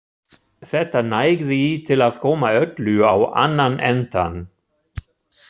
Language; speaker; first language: Icelandic; non-native, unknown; German